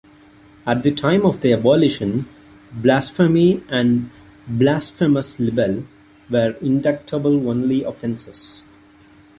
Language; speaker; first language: English; non-native, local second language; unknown